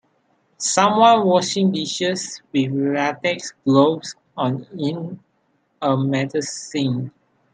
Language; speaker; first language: English; non-native, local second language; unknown